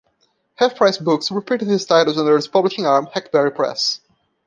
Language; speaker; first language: English; non-native, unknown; Portuguese